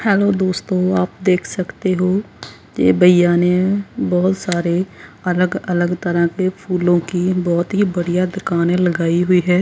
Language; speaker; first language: Hindi; non-native, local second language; Punjabi